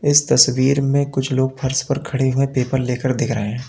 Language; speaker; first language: Hindi; native; Hindi